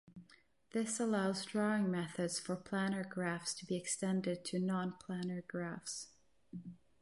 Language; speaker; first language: English; non-native, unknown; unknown